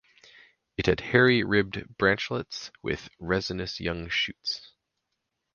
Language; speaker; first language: English; native; English